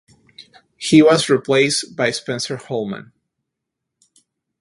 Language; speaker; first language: English; non-native, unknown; Spanish